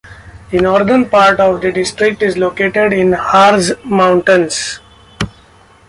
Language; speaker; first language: English; non-native, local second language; Marathi